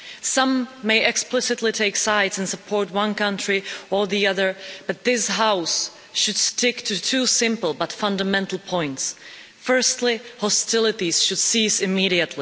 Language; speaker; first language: English; non-native, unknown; Czech